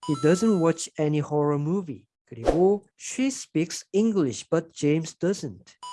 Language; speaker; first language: English; non-native, fluent; Korean